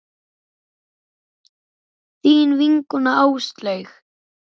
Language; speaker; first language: Icelandic; native; Icelandic